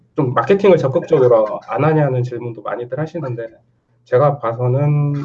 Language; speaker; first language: Korean; native; Korean